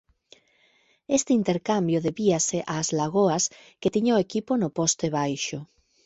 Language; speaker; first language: Galician; native; Galician